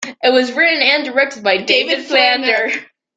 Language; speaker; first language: English; native; English